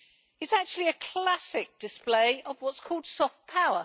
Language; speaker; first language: English; native; English